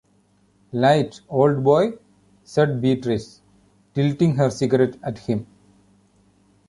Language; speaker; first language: English; non-native, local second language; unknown